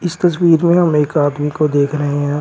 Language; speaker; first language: Hindi; native; Hindi